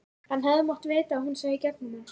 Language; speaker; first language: Icelandic; native; Icelandic